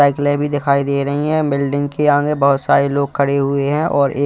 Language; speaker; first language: Hindi; non-native, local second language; Punjabi